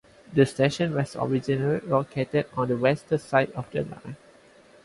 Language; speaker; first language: English; non-native, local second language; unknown